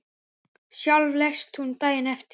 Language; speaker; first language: Icelandic; native; Icelandic